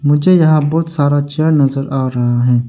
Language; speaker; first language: Hindi; early bilingual, other home language; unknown